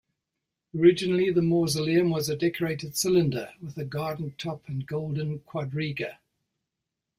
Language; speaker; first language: English; native; English